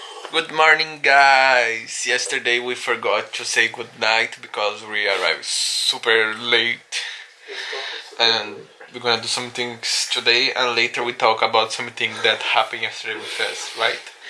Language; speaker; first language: English; non-native, learner; Portuguese